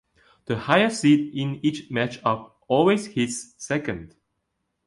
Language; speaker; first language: English; non-native, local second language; Cantonese